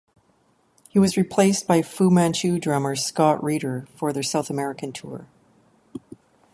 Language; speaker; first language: English; native; English